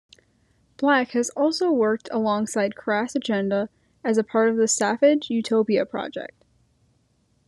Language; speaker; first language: English; native; English